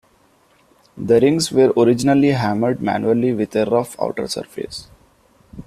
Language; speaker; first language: English; non-native, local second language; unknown